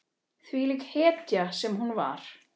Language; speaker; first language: Icelandic; native; Icelandic